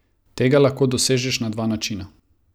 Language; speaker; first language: Slovenian; non-native, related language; Croatian